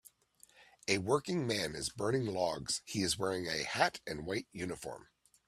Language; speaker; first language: English; native; English